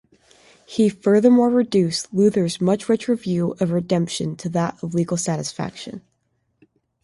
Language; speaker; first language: English; native; English